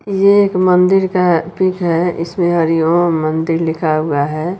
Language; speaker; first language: Hindi; native; Hindi